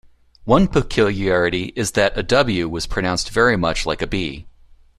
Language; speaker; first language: English; native; English